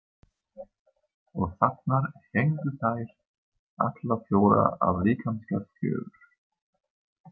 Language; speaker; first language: Icelandic; non-native, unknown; German